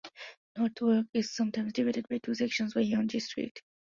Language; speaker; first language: English; non-native, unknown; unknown